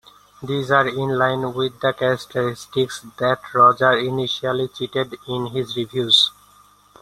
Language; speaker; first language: English; non-native, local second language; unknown